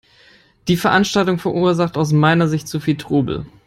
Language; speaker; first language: English; non-native, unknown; German